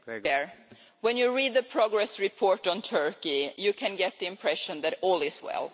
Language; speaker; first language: English; non-native, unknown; Swedish